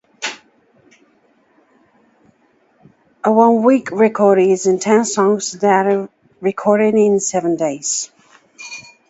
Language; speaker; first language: English; non-native, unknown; Japanese